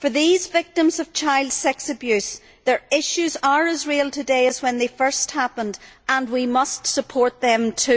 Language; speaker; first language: English; native; English